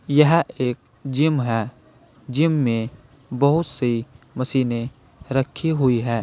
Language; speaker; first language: Hindi; native; Hindi